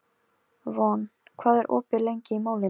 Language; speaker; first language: Icelandic; non-native, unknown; Polish